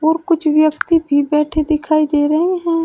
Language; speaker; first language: Hindi; native; Hindi